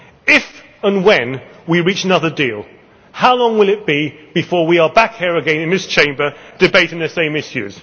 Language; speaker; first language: English; native; English